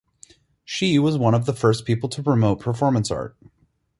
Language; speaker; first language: English; native; English